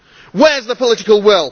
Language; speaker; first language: English; native; English